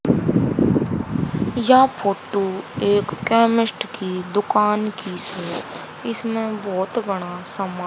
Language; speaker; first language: Hindi; native; Hindi